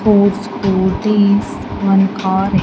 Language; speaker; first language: English; non-native, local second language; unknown